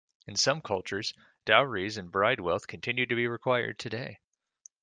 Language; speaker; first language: English; native; English